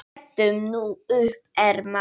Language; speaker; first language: Icelandic; non-native, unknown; Polish